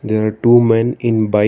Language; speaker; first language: English; non-native, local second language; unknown